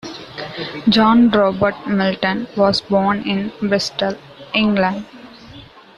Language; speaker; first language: English; native; English